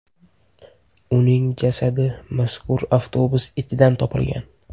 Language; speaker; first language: Uzbek; native; Uzbek